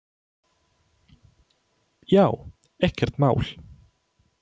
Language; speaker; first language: Icelandic; non-native, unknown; Polish